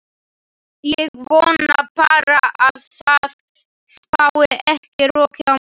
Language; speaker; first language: Icelandic; non-native, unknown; Slovak